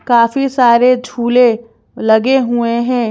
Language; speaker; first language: Hindi; native; Hindi